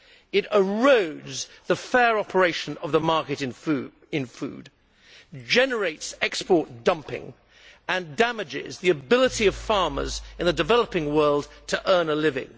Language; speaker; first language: English; native; English